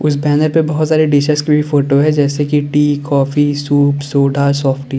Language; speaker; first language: Hindi; native; Hindi